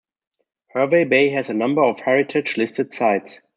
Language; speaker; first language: English; non-native, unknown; German